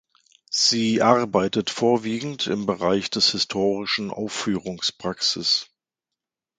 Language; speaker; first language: German; native; German